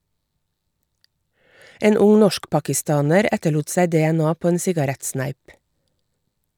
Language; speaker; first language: Norwegian; native; Norwegian